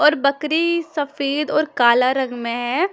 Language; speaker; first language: Hindi; non-native, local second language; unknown